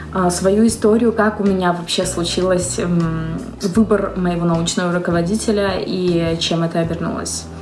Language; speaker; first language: Russian; native; Russian